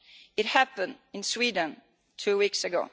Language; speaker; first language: English; non-native, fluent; Italian